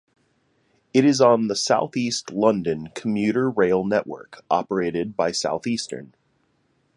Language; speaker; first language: English; native; English